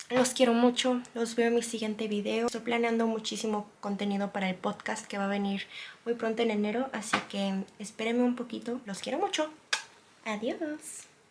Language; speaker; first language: Spanish; non-native, fluent; Korean